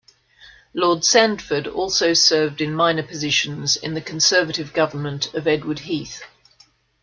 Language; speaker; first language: English; native; English